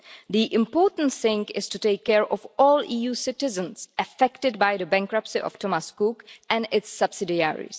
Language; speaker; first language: English; non-native, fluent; Czech